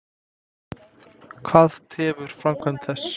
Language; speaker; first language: Icelandic; non-native, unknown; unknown